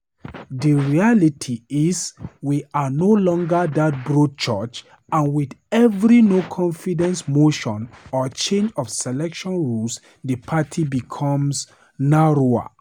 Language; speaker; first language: English; non-native, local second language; Hausa